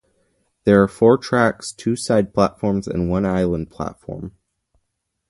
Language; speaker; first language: English; native; English